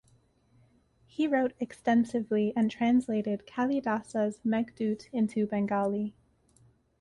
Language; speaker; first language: English; native; English